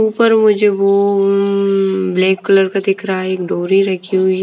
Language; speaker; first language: Hindi; non-native, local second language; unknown